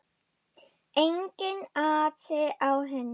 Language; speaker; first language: Icelandic; non-native, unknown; German